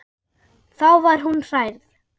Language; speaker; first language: Icelandic; non-native, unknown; German